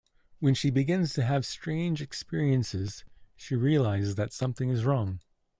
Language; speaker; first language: English; native; English